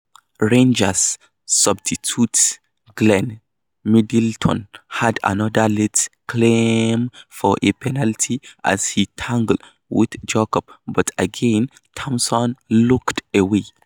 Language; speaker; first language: English; non-native, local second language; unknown